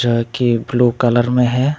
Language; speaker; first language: Hindi; non-native, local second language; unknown